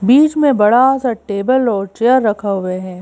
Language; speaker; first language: Hindi; native; Hindi